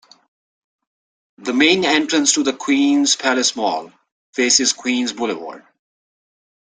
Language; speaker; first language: English; native; English